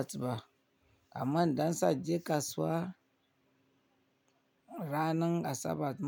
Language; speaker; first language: Hausa; non-native, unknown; Yoruba